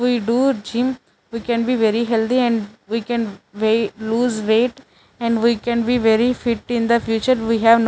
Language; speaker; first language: English; non-native, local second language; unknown